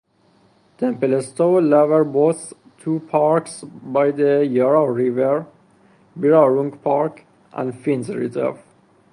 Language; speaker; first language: English; non-native, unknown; Persian